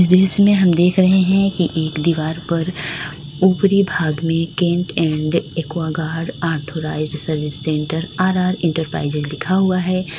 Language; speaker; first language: Hindi; native; Hindi